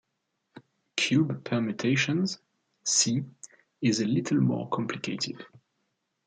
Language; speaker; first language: English; non-native, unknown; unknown